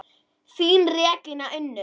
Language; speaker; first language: Icelandic; native; Icelandic